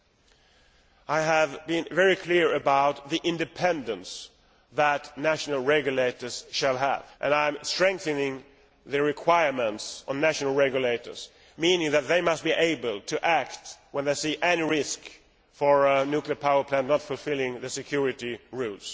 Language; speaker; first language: English; non-native, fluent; Swedish